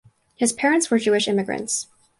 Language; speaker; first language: English; native; English